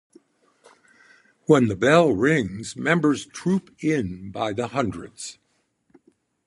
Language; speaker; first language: English; native; English